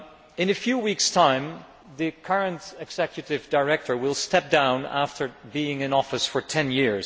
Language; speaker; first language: English; non-native, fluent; Dutch